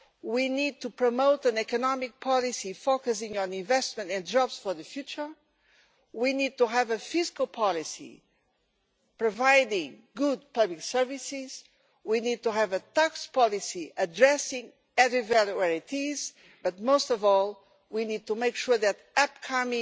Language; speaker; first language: English; non-native, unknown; Portuguese